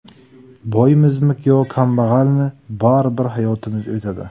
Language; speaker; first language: Uzbek; native; Uzbek